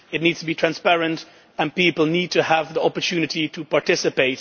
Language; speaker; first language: English; non-native, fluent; Dutch